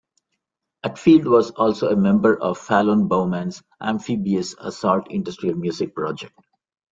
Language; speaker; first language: English; non-native, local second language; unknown